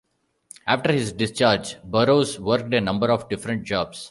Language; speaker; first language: English; non-native, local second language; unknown